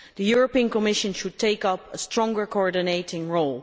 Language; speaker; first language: English; non-native, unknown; Dutch